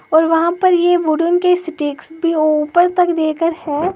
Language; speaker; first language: Hindi; native; Hindi